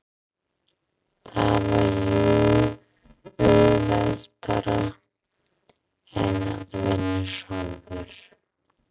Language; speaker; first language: Icelandic; non-native, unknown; English